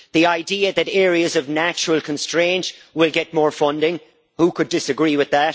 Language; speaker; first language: English; native; English